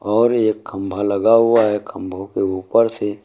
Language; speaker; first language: Hindi; native; Hindi